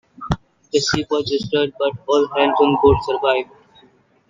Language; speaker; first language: English; non-native, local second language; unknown